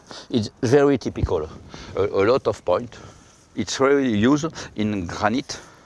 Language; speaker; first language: English; non-native, learner; French